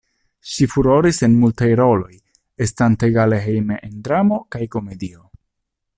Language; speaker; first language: Esperanto; non-native, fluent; Italian